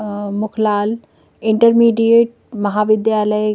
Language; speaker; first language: Hindi; native; Hindi